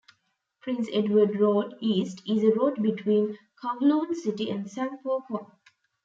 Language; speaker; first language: English; non-native, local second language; Tamil